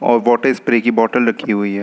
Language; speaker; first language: Hindi; native; Hindi